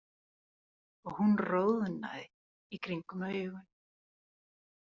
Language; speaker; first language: Icelandic; non-native, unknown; Finnish